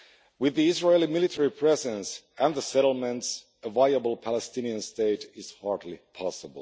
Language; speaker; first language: English; non-native, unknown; Finnish